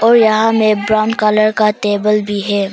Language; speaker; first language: Hindi; non-native, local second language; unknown